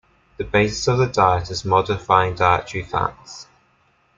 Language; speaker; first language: English; native; English